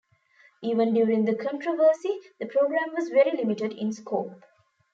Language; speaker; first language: English; non-native, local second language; Tamil